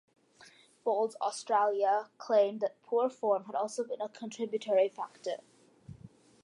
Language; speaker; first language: English; early bilingual, other home language; Malayalam